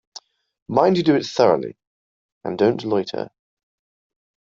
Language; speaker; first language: English; native; English